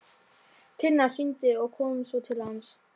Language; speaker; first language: Icelandic; non-native, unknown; German